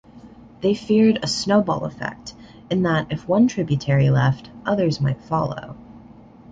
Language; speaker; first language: English; native; English